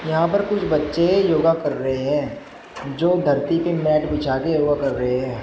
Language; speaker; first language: Hindi; native; Hindi